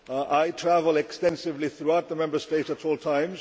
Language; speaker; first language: English; non-native, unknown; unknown